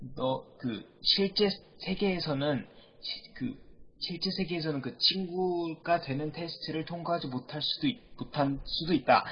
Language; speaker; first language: Korean; native; Korean